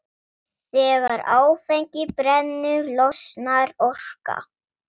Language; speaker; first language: Icelandic; non-native, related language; Swedish